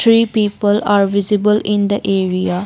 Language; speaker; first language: English; non-native, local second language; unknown